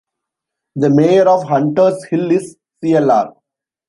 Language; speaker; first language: English; non-native, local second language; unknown